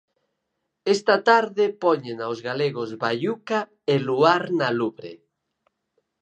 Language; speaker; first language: Galician; native; Galician